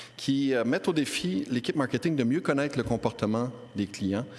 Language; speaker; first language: French; native; French